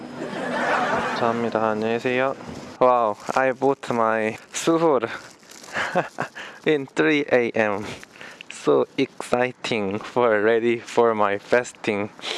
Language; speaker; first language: English; non-native, fluent; Korean